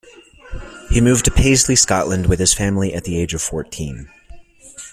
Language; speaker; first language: English; native; English